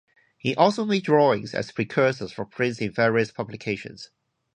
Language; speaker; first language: English; non-native, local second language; Cantonese